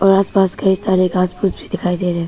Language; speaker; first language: Hindi; early bilingual, other home language; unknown